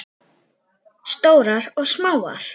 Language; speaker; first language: Icelandic; native; Icelandic